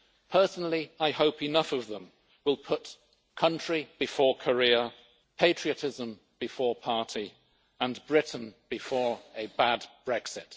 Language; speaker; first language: English; native; English